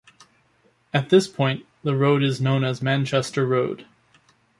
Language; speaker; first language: English; native; English